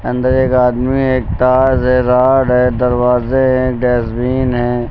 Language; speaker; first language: Hindi; native; Hindi